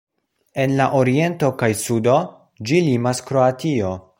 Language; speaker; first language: Esperanto; non-native, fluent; Polish